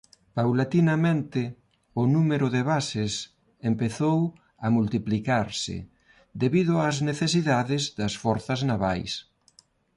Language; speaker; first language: Galician; non-native, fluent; Spanish